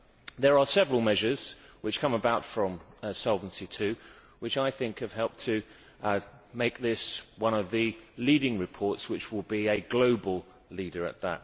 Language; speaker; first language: English; native; English